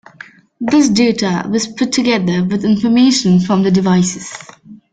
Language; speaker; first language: English; native; English